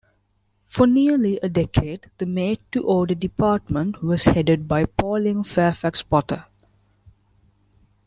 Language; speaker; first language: English; non-native, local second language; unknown